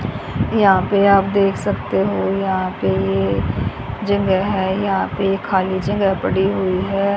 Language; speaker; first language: Hindi; native; Hindi